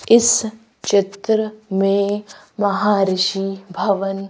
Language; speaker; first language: Hindi; native; Hindi